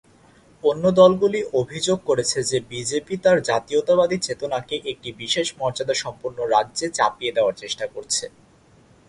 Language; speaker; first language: Bangla; native; Bangla